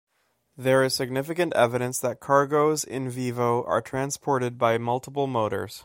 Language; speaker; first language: English; native; English